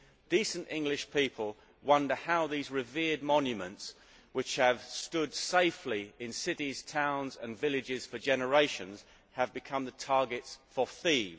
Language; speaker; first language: English; native; English